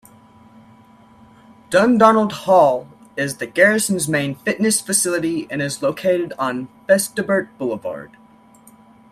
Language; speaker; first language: English; native; English